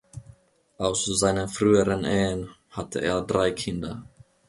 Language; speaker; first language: German; non-native, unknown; Finnish